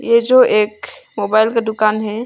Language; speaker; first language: Hindi; non-native, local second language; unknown